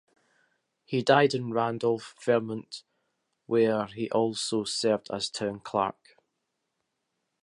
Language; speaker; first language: English; native; English